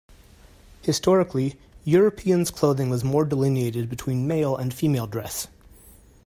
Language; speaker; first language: English; native; English